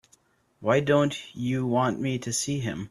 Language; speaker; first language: English; native; English